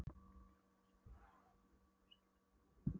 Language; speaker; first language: Icelandic; non-native, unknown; Polish